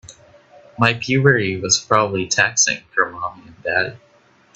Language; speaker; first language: English; native; English